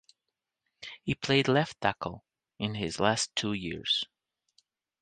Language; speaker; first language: English; non-native, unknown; Portuguese